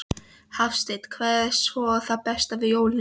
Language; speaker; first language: Icelandic; non-native, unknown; Polish